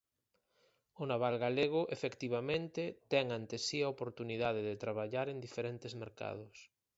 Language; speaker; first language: Galician; native; Galician